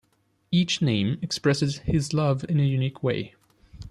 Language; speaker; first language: English; non-native, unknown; German